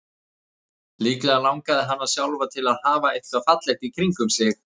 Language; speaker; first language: Icelandic; native; Icelandic